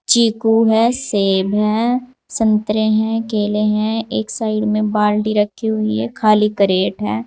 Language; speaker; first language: Hindi; native; Hindi